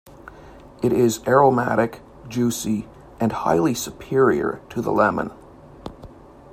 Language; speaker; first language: English; native; English